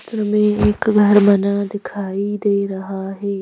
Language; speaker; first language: Hindi; native; Hindi